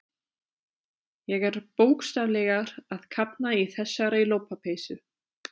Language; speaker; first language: Icelandic; non-native, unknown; German